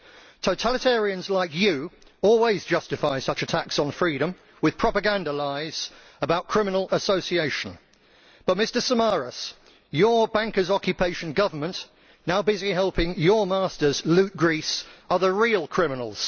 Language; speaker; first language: English; native; English